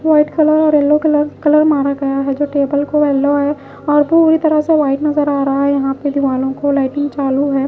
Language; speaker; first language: Hindi; non-native, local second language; Punjabi